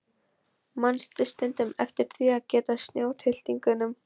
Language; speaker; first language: Icelandic; non-native, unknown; Polish